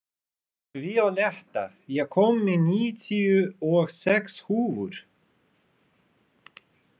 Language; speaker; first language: Icelandic; non-native, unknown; Russian